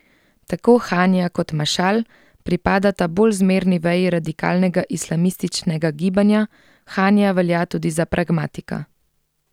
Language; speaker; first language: Slovenian; native; Slovenian